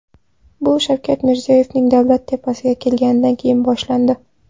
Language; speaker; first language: Uzbek; non-native, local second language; Kara-Kalpak